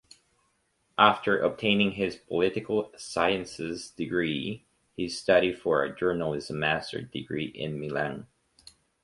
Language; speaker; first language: English; native; English